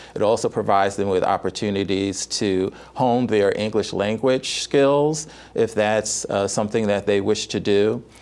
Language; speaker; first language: English; native; English